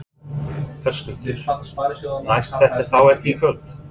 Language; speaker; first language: Icelandic; non-native, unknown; English